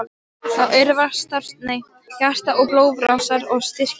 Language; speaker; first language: Icelandic; non-native, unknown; Polish